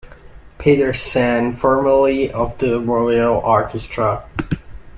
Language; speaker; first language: English; non-native, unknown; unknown